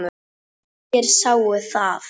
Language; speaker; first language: Icelandic; non-native, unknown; Polish